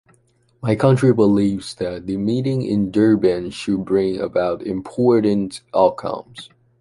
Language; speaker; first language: English; non-native, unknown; Chinese